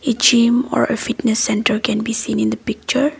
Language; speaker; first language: English; non-native, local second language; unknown